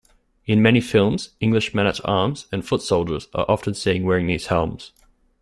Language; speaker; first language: English; native; English